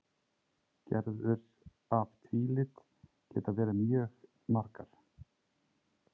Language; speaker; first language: Icelandic; native; Icelandic